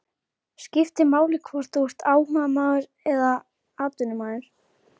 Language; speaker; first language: Icelandic; native; Icelandic